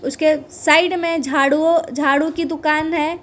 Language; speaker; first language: Hindi; non-native, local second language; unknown